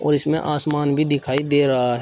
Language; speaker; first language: Hindi; native; Hindi